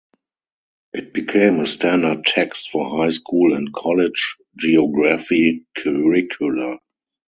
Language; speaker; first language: English; non-native, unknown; German